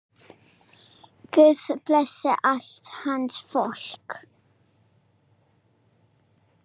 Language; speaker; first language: Icelandic; non-native, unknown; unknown